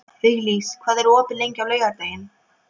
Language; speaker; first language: Icelandic; non-native, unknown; Polish